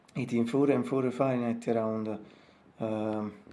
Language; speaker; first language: English; non-native, fluent; Italian